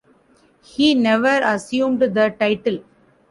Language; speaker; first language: English; non-native, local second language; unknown